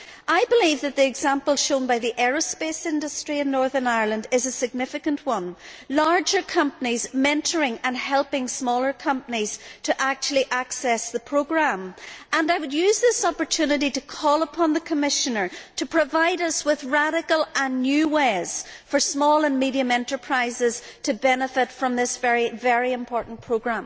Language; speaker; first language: English; native; English